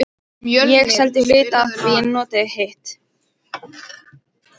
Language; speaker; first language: Icelandic; non-native, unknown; Polish